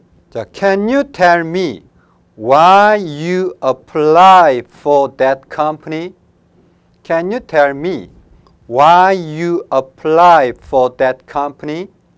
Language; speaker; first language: English; non-native, fluent; Korean